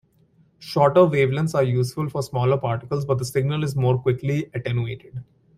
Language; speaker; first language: English; non-native, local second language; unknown